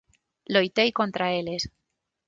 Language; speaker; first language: Galician; non-native, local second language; Spanish